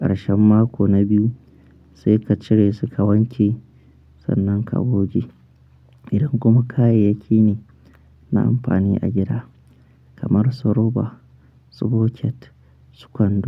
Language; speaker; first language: Hausa; non-native, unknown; Akan